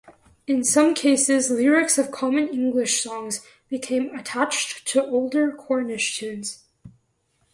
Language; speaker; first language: English; native; English